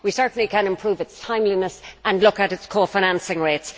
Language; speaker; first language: English; native; English